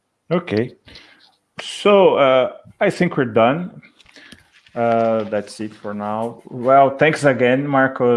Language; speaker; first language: English; non-native, fluent; Portuguese